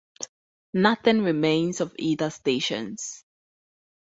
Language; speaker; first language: English; native; English